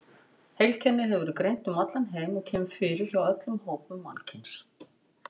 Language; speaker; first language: Icelandic; native; Icelandic